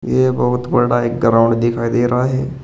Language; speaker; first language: Hindi; native; Hindi